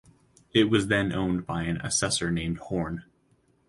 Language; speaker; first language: English; native; English